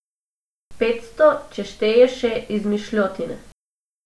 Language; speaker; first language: Slovenian; non-native, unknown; Macedonian